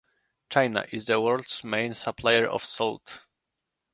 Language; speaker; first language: English; non-native, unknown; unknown